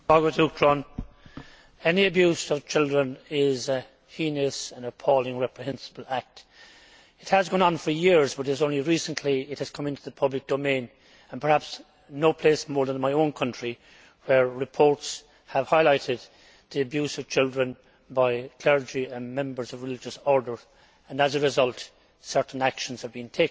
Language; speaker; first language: English; native; English